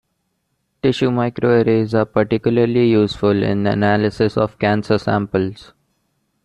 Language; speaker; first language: English; non-native, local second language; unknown